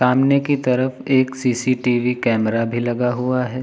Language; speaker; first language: Hindi; native; Hindi